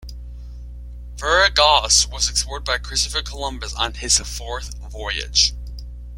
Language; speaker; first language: English; native; English